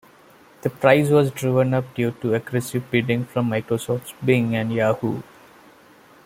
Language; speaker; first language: English; non-native, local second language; Malayalam